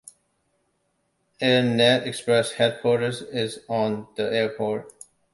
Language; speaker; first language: English; non-native, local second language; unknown